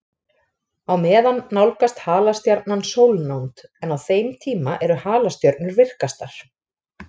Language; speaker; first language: Icelandic; native; Icelandic